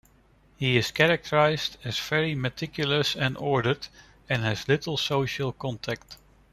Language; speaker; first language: English; non-native, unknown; Dutch